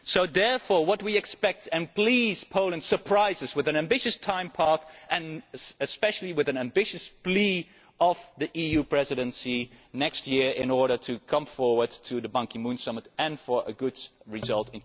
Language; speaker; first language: English; non-native, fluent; Dutch